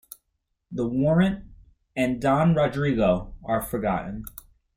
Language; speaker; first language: English; native; English